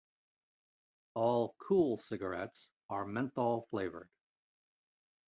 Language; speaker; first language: English; native; English